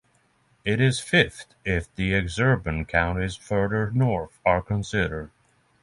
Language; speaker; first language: English; non-native, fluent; Norwegian